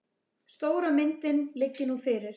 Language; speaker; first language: Icelandic; native; Icelandic